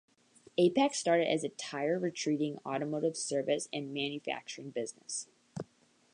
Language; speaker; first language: English; native; English